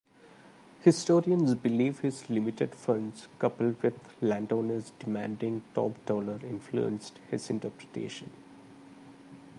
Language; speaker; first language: English; non-native, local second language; Malayalam